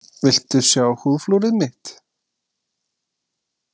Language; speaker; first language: Icelandic; native; Icelandic